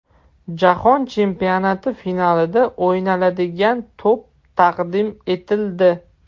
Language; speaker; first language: Uzbek; non-native, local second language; Russian